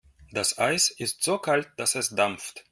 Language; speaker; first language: German; non-native, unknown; Russian